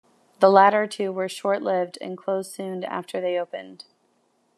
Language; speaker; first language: English; native; English